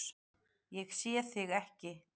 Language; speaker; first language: Icelandic; native; Icelandic